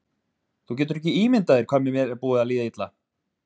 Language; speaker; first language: Icelandic; native; Icelandic